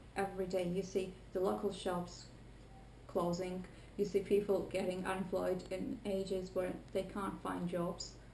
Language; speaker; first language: English; non-native, fluent; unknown